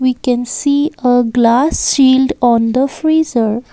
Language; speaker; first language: English; non-native, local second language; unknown